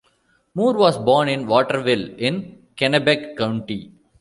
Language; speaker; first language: English; non-native, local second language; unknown